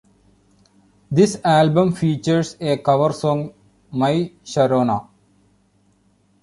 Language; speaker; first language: English; non-native, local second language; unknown